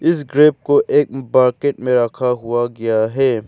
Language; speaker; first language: Hindi; non-native, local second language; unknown